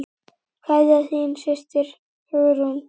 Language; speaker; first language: Icelandic; native; Icelandic